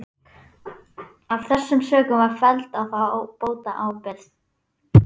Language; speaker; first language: Icelandic; native; Icelandic